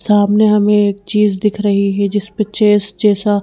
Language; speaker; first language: Hindi; native; Hindi